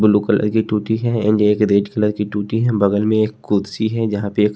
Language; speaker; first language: Hindi; native; Hindi